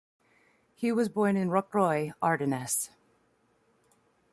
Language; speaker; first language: English; native; English